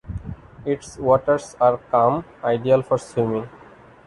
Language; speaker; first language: English; non-native, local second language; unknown